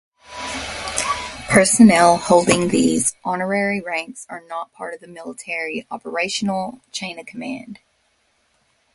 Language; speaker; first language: English; native; English